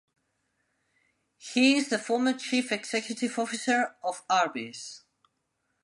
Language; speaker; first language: English; non-native, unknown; Spanish